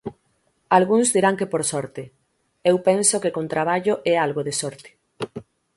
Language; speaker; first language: Galician; native; Galician